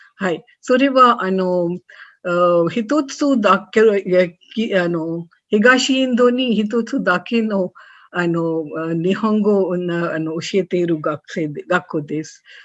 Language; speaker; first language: Japanese; non-native, fluent; Hindi